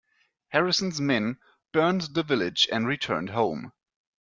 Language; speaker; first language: English; non-native, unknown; German